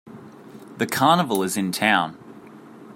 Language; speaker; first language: English; native; English